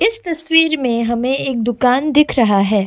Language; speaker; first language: Hindi; non-native, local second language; Assamese